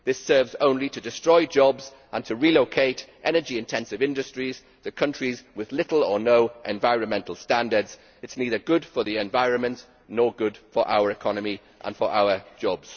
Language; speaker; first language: English; native; English